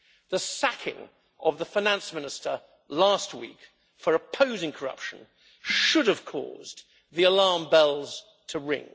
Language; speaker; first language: English; native; English